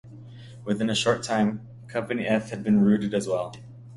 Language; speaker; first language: English; native; English